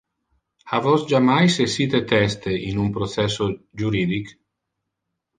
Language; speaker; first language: Interlingua; non-native, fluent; Italian